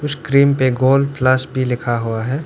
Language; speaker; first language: Hindi; non-native, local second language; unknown